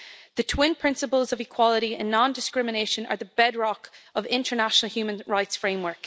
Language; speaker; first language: English; native; English